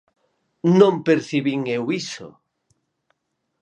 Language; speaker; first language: Galician; native; Galician